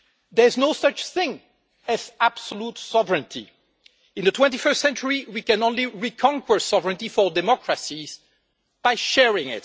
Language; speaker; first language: English; non-native, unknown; French